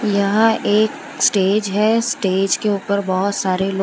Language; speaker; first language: Hindi; non-native, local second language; Gujarati